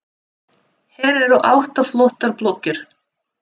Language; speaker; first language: Icelandic; non-native, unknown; Russian